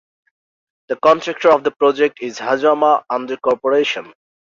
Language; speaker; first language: English; non-native, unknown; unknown